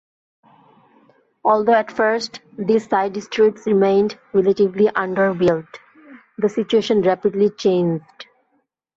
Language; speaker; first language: English; non-native, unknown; Bangla